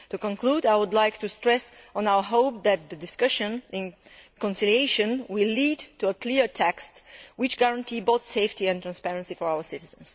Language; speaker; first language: English; non-native, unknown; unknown